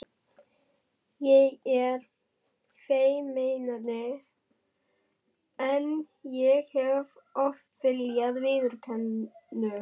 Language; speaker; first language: Icelandic; non-native, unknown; German